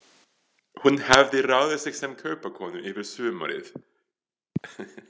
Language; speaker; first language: Icelandic; non-native, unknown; French